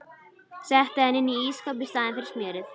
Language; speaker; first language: Icelandic; native; Icelandic